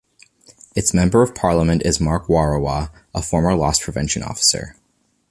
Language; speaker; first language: English; native; English